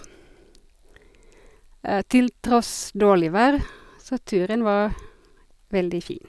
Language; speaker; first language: Norwegian; non-native, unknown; Finnish